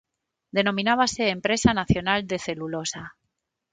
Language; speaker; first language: Galician; non-native, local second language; Spanish